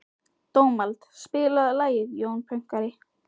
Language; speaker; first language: Icelandic; native; Icelandic